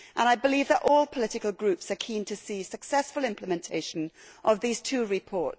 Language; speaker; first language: English; native; English